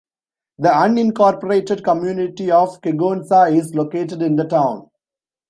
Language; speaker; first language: English; non-native, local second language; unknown